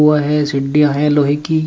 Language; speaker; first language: Hindi; native; Hindi